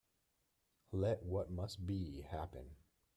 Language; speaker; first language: English; native; English